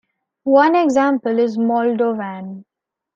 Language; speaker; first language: English; non-native, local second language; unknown